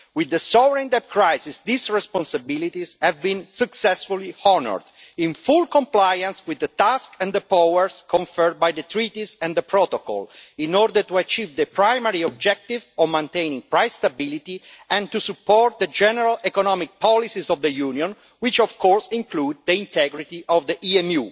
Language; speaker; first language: English; non-native, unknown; Italian